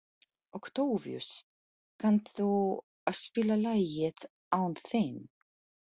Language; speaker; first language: Icelandic; non-native, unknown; Polish